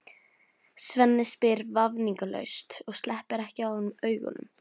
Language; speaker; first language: Icelandic; non-native, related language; Norwegian